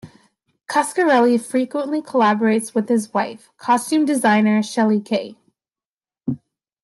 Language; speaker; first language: English; native; English